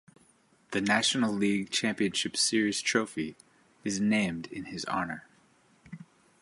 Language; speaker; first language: English; native; English